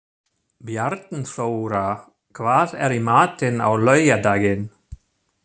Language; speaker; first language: Icelandic; non-native, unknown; German